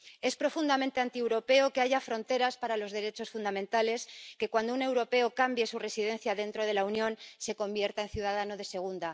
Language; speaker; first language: Spanish; native; Spanish